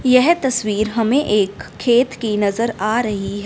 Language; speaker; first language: Hindi; non-native, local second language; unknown